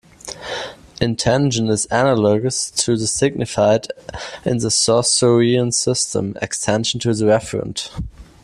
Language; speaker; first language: English; non-native, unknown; German